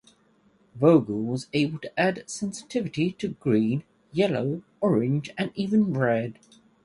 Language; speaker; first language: English; native; English